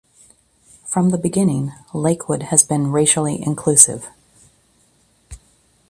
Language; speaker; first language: English; native; English